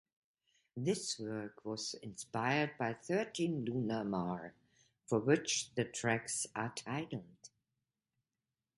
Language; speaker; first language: English; non-native, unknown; German